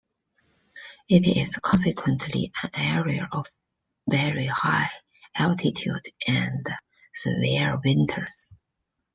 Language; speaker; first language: English; non-native, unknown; Chinese